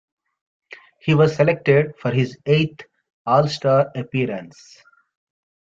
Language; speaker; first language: English; native; English